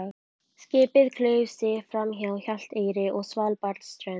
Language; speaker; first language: Icelandic; native; Icelandic